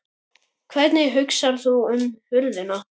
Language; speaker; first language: Icelandic; native; Icelandic